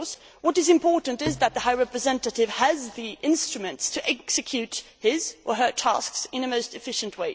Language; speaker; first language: English; non-native, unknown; Swedish